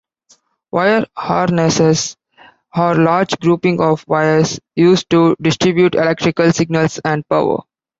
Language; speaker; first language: English; non-native, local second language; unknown